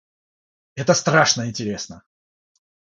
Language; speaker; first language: Russian; non-native, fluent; Georgian